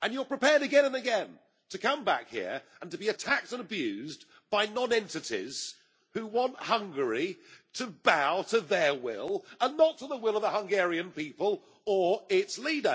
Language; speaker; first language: English; native; English